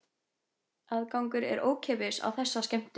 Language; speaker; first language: Icelandic; native; Icelandic